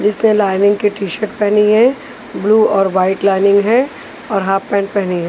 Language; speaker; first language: Hindi; non-native, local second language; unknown